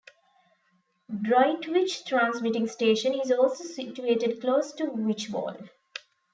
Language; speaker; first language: English; non-native, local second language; Tamil